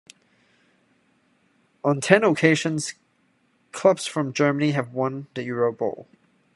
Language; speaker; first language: English; non-native, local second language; Cantonese